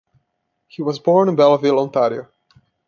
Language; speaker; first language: English; non-native, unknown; Portuguese